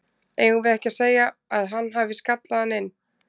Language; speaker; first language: Icelandic; native; Icelandic